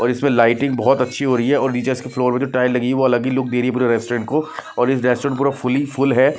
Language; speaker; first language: Hindi; non-native, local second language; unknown